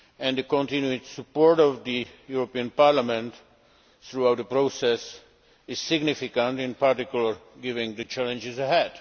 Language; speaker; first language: English; non-native, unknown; Czech